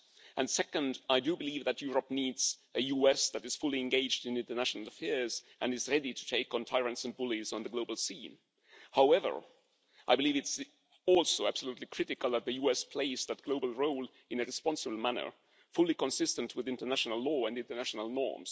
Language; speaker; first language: English; non-native, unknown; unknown